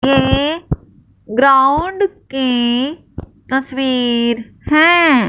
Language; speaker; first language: Hindi; non-native, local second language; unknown